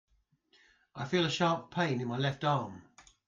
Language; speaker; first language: English; native; English